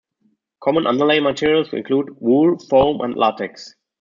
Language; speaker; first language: English; non-native, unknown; German